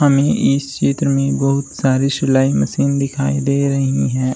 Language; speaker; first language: Hindi; native; Hindi